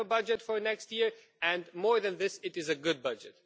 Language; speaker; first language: English; non-native, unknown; Romanian